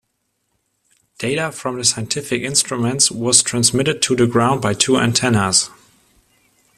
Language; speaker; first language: English; non-native, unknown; German